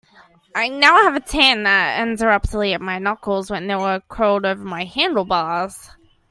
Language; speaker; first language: English; native; English